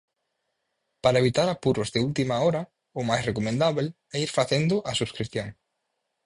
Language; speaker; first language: Galician; native; Galician